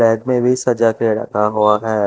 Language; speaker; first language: Hindi; non-native, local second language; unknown